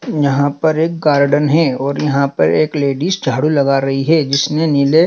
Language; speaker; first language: Hindi; native; Hindi